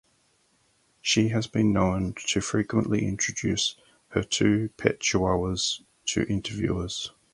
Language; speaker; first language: English; native; English